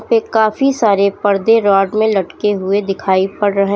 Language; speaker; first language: Hindi; native; Hindi